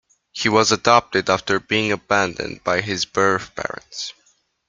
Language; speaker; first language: English; native; English